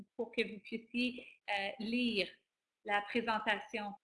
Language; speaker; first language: French; native; French